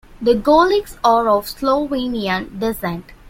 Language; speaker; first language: English; non-native, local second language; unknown